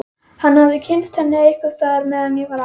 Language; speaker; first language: Icelandic; native; Icelandic